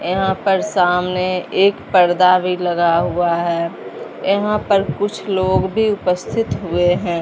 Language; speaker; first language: Hindi; non-native, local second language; Punjabi